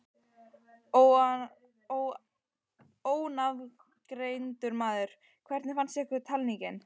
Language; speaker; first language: Icelandic; native; Icelandic